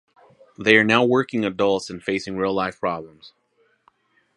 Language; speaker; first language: English; native; English